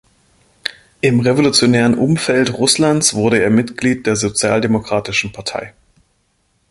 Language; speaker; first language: German; native; German